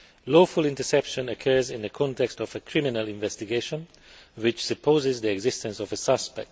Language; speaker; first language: English; non-native, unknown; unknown